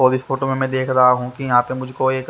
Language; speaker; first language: Hindi; native; Hindi